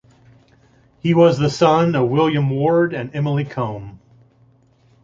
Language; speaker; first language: English; native; English